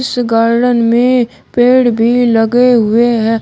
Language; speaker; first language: Hindi; native; Hindi